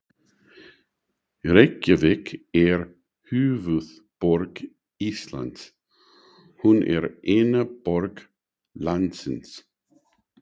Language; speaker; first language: Icelandic; non-native, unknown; English